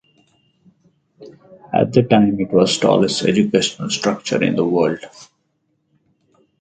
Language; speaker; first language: English; non-native, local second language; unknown